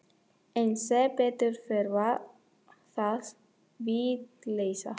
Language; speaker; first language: Icelandic; non-native, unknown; Spanish